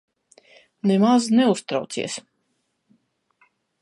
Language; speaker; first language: Latvian; non-native, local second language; Russian